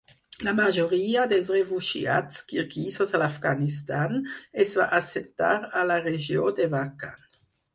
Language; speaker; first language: Catalan; non-native, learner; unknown